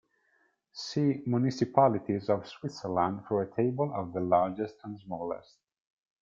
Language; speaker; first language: English; non-native, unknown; Italian